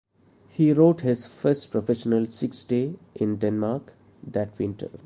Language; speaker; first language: English; non-native, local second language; Malayalam